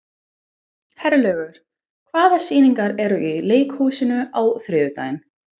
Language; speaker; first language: Icelandic; non-native, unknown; English